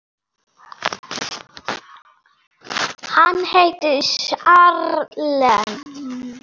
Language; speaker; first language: Icelandic; non-native, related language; Norwegian